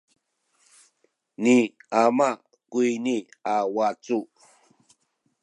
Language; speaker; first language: Sakizaya; native; Sakizaya